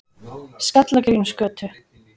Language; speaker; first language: Icelandic; native; Icelandic